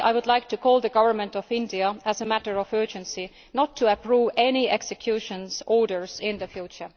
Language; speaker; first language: English; non-native, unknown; Estonian